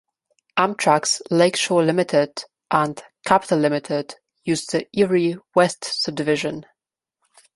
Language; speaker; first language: English; non-native, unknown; Slovenian